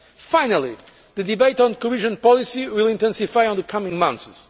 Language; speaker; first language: English; non-native, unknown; Portuguese